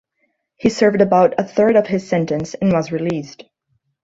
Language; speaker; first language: English; non-native, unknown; Portuguese